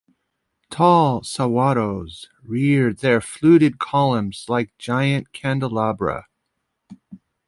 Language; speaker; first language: English; native; English